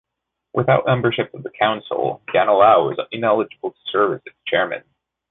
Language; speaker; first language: English; native; English